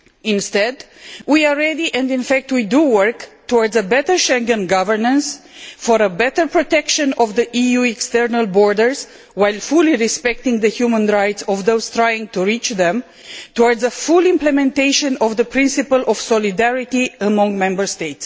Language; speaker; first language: English; non-native, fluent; Romanian